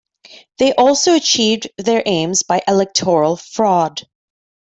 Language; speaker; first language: English; native; English